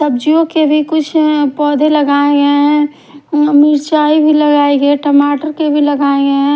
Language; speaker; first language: Hindi; non-native, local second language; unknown